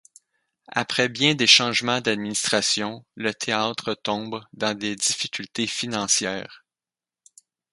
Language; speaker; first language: French; native; French